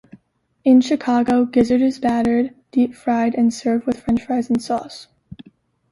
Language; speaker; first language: English; native; English